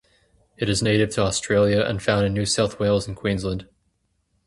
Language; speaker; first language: English; native; English